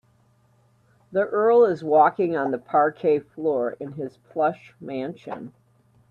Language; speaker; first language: English; native; English